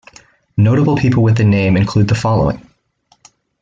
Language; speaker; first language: English; native; English